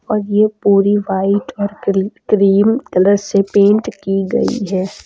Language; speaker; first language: Hindi; native; Hindi